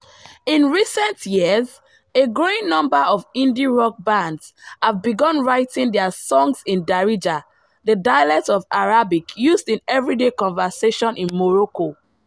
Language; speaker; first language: English; non-native, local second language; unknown